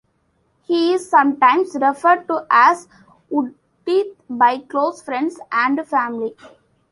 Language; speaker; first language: English; non-native, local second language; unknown